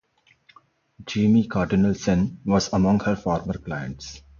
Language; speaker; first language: English; non-native, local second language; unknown